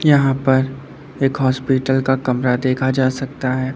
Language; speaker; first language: Hindi; native; Hindi